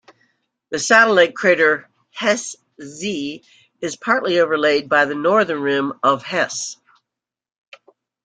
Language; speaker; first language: English; native; English